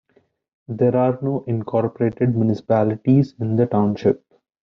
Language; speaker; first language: English; non-native, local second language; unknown